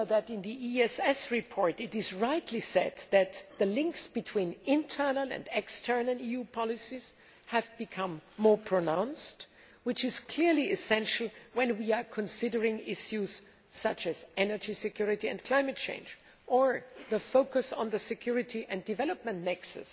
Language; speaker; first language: English; non-native, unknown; German